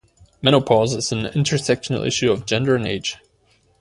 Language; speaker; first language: English; non-native, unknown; German